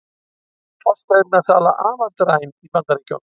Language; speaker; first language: Icelandic; native; Icelandic